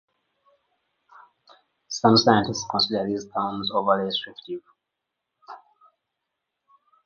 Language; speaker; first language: English; native; English